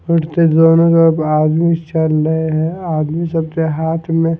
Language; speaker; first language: Hindi; non-native, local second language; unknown